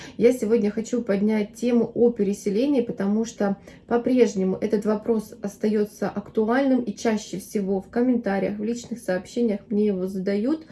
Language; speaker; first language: Russian; native; Russian